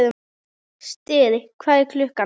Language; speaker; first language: Icelandic; native; Icelandic